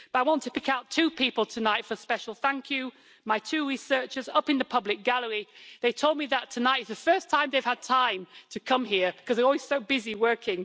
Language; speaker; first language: English; native; English